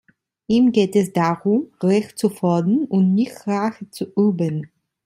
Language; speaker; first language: German; non-native, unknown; Italian